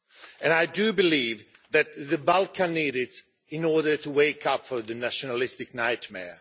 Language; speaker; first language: English; non-native, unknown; Swedish